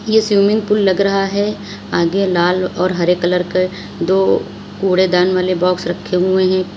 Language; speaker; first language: Hindi; native; Hindi